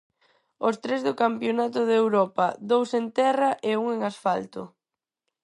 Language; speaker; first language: Galician; non-native, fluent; Spanish